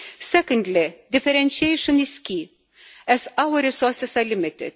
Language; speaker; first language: English; non-native, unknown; Lithuanian